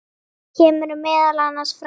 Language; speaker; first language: Icelandic; native; Icelandic